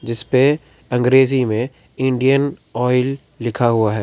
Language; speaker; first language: Hindi; non-native, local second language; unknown